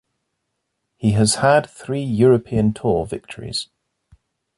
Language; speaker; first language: English; native; English